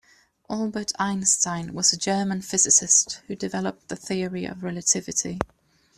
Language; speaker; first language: English; native; English